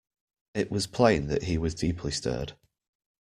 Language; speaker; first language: English; native; English